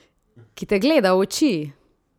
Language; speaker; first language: Slovenian; native; Slovenian